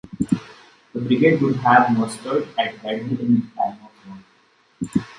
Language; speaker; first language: English; non-native, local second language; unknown